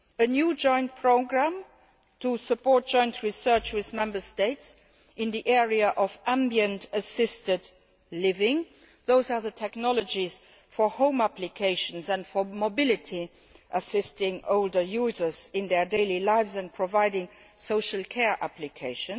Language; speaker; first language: English; non-native, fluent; Luxembourgish